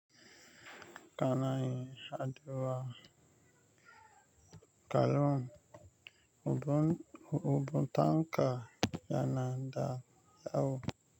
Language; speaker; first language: Hausa; native; Hausa